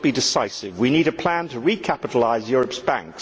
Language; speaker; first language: English; native; English